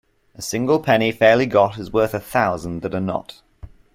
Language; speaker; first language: English; native; English